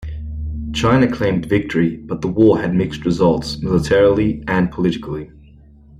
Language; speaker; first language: English; native; English